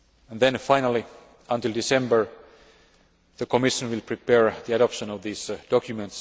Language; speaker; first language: English; non-native, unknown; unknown